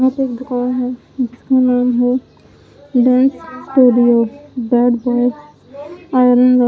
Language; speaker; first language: Hindi; non-native, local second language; Punjabi